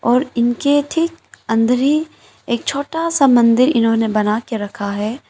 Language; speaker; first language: Hindi; non-native, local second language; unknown